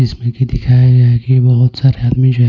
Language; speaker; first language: Hindi; non-native, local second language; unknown